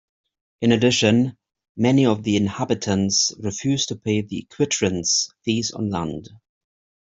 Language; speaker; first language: English; native; English